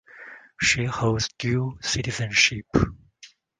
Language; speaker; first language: English; non-native, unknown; Chinese